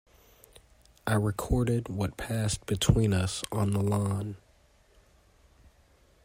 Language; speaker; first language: English; native; English